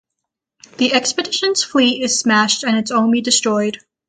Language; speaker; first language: English; native; English